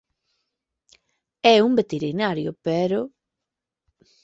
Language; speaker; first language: Galician; native; Galician